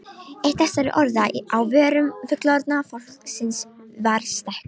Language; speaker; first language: Icelandic; non-native, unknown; Romanian